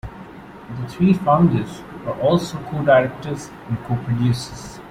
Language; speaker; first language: English; non-native, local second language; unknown